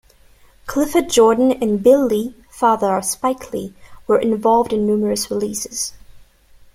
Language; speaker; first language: English; non-native, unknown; French